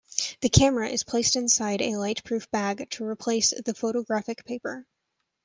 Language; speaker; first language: English; native; English